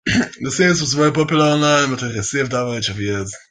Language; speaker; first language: English; native; English